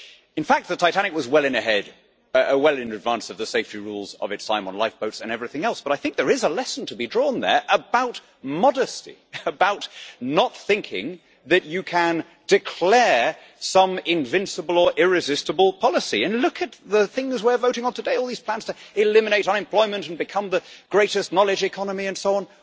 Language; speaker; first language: English; native; English